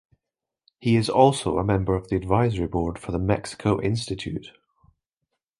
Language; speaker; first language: English; native; English